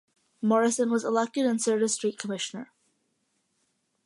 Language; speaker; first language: English; early bilingual, other home language; Malayalam